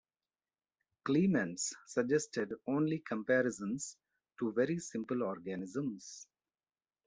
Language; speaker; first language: English; non-native, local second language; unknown